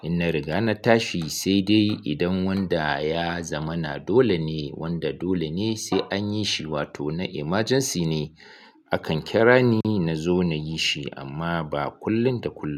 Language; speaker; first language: Hausa; native; Hausa